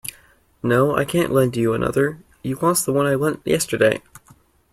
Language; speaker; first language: English; native; English